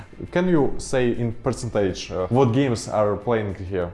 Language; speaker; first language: English; non-native, learner; Russian